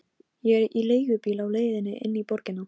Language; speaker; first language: Icelandic; non-native, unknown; Polish